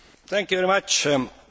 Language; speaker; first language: English; non-native, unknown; Estonian